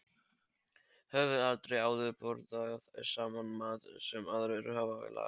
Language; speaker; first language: Icelandic; non-native, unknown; Polish